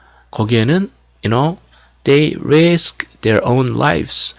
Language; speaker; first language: English; non-native, fluent; Korean